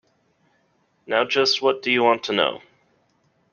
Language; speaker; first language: English; native; English